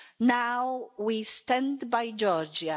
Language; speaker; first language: English; non-native, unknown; Polish